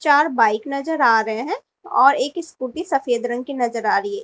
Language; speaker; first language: Hindi; native; Hindi